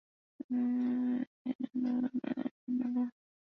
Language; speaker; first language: English; non-native, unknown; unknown